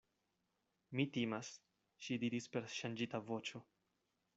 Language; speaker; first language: Esperanto; non-native, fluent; Spanish